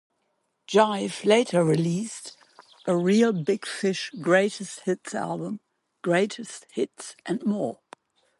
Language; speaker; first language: English; native; English